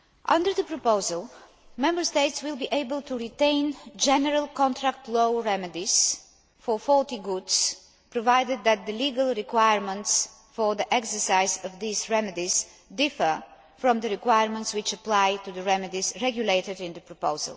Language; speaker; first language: English; non-native, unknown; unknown